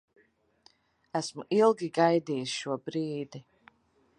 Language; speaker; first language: Latvian; early bilingual, heritage; Latvian